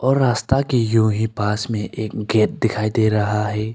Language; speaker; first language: Hindi; early bilingual, other home language; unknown